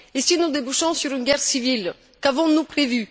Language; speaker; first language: French; non-native, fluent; Bulgarian